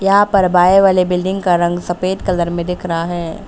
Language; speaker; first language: Hindi; non-native, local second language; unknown